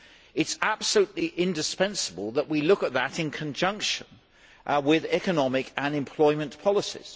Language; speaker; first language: English; native; English